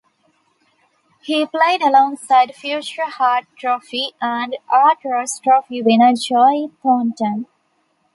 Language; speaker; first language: English; non-native, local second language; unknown